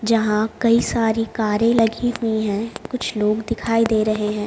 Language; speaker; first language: Hindi; native; Hindi